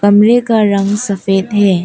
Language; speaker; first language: Hindi; non-native, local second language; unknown